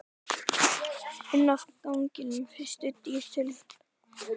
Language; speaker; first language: Icelandic; native; Icelandic